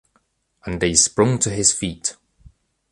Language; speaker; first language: English; native; English